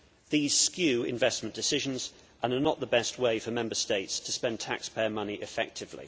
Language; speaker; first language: English; native; English